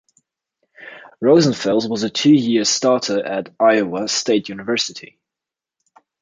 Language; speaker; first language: English; non-native, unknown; German